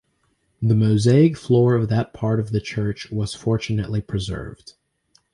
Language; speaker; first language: English; native; English